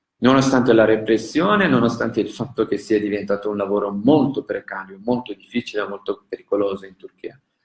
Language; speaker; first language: Italian; non-native, fluent; Turkish